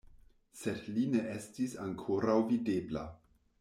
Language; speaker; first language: Esperanto; non-native, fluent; German